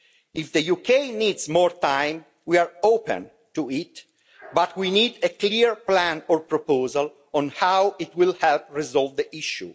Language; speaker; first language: English; non-native, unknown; Italian